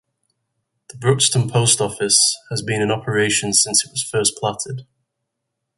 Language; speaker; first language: English; native; English